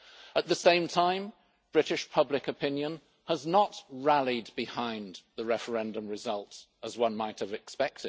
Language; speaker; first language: English; native; English